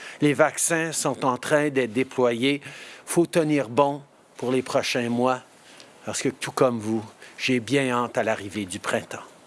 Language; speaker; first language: French; early bilingual, heritage; French